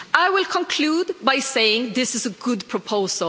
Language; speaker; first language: English; non-native, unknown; Swedish